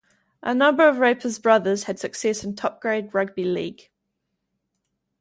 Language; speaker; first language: English; native; English